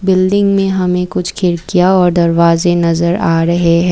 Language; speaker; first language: Hindi; non-native, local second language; Assamese